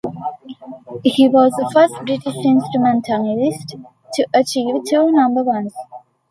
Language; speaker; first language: English; non-native, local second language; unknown